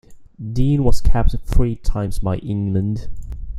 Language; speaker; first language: English; native; English